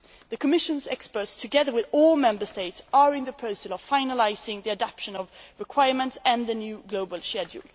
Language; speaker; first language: English; non-native, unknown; Swedish